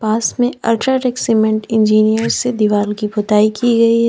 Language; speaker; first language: Hindi; native; Hindi